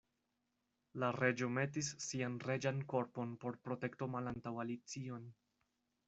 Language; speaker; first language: Esperanto; non-native, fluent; Spanish